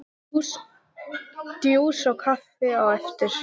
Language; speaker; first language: Icelandic; non-native, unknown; English